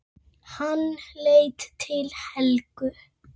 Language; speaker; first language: Icelandic; native; Icelandic